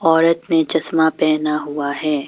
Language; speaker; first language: Hindi; non-native, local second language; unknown